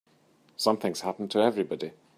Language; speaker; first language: English; native; English